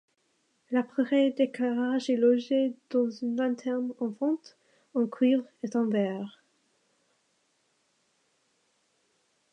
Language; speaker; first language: French; non-native, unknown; English